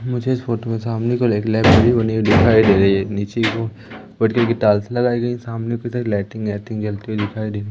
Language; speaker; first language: Hindi; native; Hindi